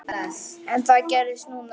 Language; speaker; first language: Icelandic; native; Icelandic